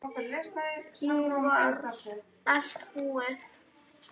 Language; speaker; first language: Icelandic; non-native, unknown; Polish